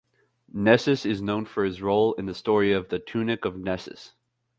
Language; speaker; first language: English; native; English